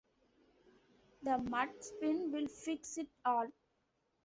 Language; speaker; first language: English; non-native, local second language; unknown